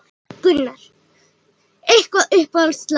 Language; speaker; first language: Icelandic; native; Icelandic